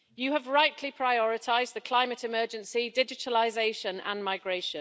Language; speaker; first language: English; native; English